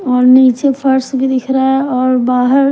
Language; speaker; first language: Hindi; non-native, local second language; Punjabi